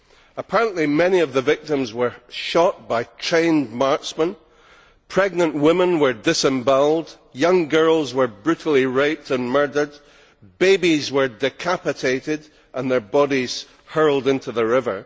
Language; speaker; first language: English; native; English